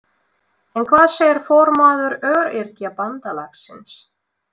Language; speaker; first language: Icelandic; non-native, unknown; Russian